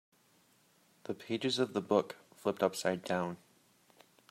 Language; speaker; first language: English; native; English